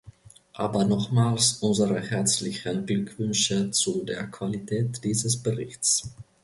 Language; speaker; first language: German; non-native, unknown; Finnish